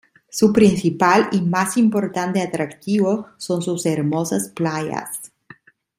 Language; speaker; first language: Spanish; non-native, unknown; Italian